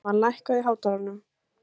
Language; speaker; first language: Icelandic; native; Icelandic